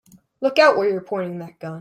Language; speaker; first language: English; native; English